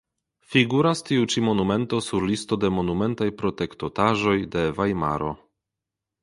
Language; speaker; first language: Esperanto; non-native, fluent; Polish